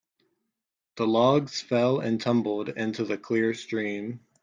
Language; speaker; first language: English; native; English